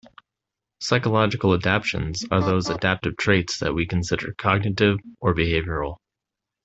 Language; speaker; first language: English; native; English